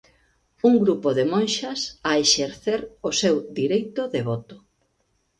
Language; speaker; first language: Galician; native; Galician